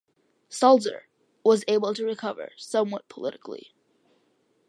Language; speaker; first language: English; early bilingual, other home language; Malayalam